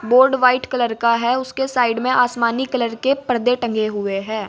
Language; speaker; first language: Hindi; native; Hindi